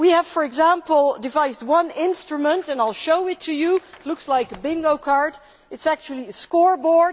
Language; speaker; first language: English; non-native, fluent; Dutch